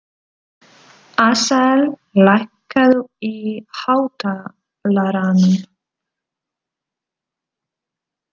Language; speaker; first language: Icelandic; non-native, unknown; Polish